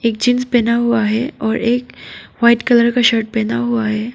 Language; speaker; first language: Hindi; non-native, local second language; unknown